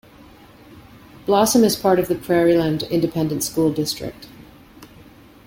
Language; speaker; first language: English; native; English